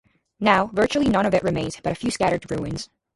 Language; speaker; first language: English; native; English